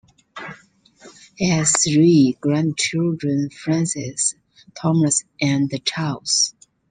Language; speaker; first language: English; non-native, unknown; Chinese